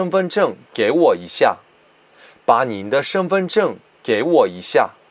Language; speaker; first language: Chinese; non-native, fluent; Korean